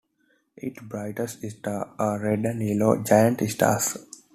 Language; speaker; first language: English; non-native, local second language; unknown